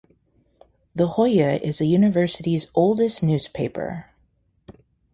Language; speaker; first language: English; native; English